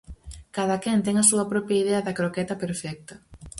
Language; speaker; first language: Galician; native; Galician